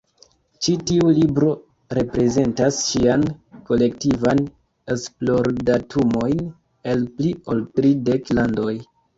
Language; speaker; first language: Esperanto; non-native, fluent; Kinyarwanda